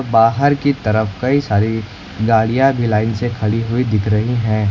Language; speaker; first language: Hindi; native; Hindi